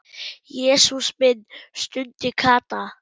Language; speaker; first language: Icelandic; non-native, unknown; German